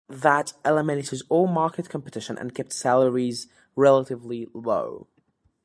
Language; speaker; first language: English; native; English